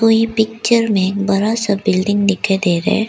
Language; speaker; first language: Hindi; early bilingual, other home language; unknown